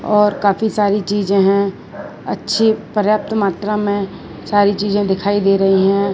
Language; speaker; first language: Hindi; non-native, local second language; Gujarati